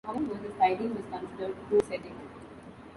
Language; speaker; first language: English; non-native, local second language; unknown